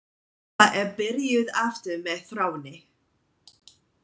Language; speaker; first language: Icelandic; non-native, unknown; English